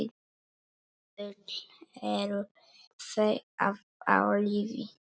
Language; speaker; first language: Icelandic; non-native, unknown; Polish